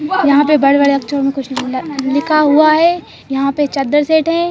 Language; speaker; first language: Hindi; native; Hindi